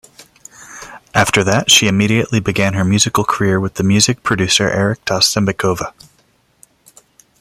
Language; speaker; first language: English; non-native, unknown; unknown